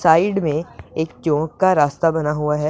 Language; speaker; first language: Hindi; non-native, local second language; Punjabi